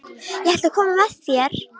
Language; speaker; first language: Icelandic; non-native, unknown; Romanian